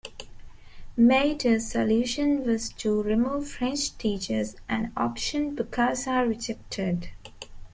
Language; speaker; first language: English; non-native, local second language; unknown